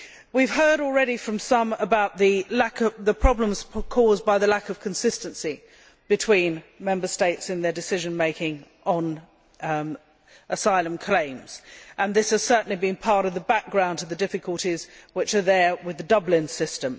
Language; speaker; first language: English; native; English